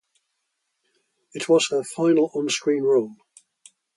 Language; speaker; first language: English; native; English